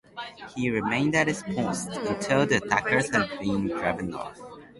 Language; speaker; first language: English; non-native, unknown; Japanese